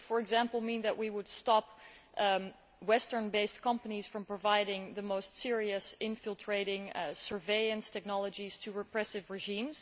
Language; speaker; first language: English; non-native, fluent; Dutch